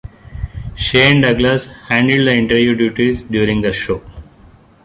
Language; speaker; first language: English; non-native, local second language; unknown